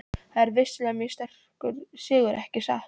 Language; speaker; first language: Icelandic; non-native, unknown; Polish